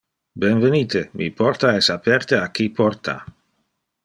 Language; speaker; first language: Interlingua; non-native, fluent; Dutch